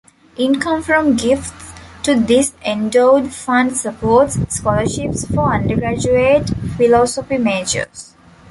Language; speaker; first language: English; non-native, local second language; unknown